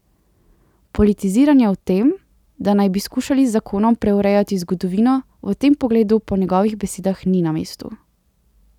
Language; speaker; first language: Slovenian; native; Slovenian